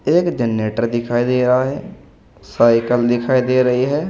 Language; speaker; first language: Hindi; native; Hindi